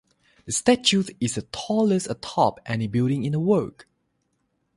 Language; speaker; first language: English; non-native, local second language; Chinese